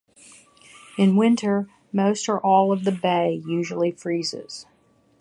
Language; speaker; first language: English; native; English